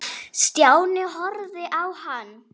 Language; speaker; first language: Icelandic; native; Icelandic